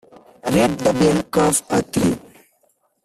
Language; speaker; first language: English; non-native, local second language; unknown